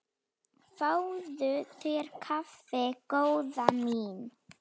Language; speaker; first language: Icelandic; non-native, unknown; Slovak